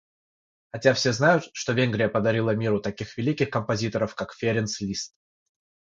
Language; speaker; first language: Russian; non-native, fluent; Georgian